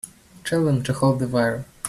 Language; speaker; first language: English; native; English